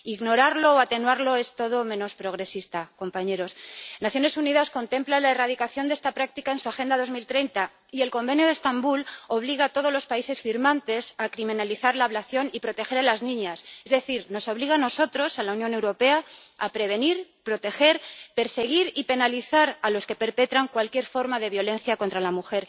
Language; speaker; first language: Spanish; native; Spanish